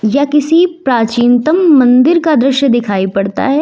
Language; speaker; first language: Hindi; native; Hindi